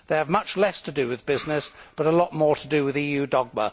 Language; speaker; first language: English; native; English